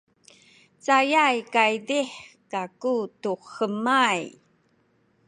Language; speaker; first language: Sakizaya; non-native, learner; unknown